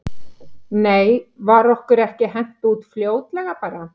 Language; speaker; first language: Icelandic; native; Icelandic